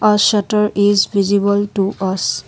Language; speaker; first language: English; non-native, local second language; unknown